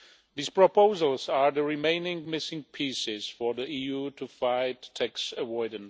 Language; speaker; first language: English; non-native, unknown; Czech